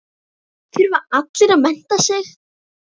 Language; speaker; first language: Icelandic; native; Icelandic